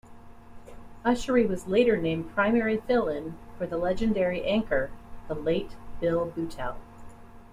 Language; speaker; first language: English; native; English